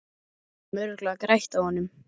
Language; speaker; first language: Icelandic; native; Icelandic